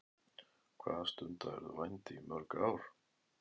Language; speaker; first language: Icelandic; native; Icelandic